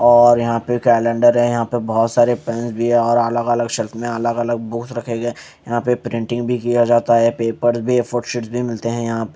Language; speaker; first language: Hindi; native; Hindi